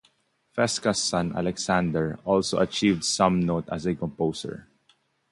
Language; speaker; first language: English; non-native, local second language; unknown